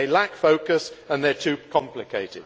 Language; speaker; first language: English; native; English